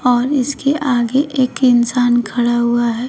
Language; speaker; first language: Hindi; native; Hindi